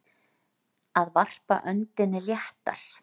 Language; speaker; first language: Icelandic; native; Icelandic